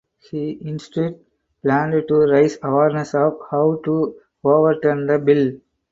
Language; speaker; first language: English; non-native, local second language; Tamil